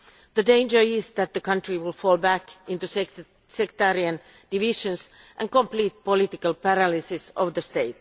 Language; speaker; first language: English; non-native, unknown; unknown